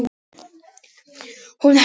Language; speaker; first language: Icelandic; non-native, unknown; Polish